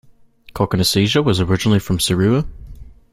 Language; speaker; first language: English; native; English